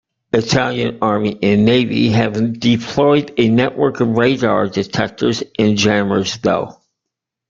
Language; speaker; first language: English; native; English